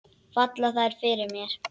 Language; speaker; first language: Icelandic; native; Icelandic